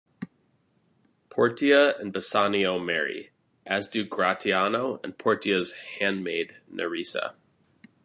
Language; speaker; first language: English; native; English